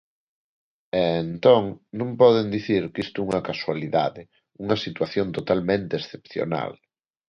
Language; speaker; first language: Galician; non-native, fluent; Spanish